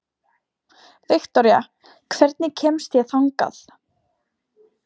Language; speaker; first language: Icelandic; non-native, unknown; Polish